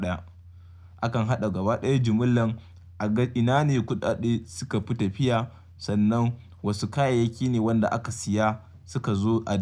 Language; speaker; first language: Hausa; native; Hausa